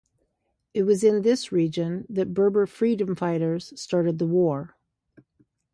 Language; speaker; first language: English; native; English